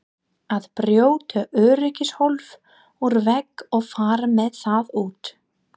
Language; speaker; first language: Icelandic; non-native, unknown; English